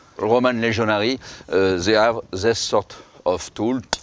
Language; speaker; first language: English; non-native, learner; French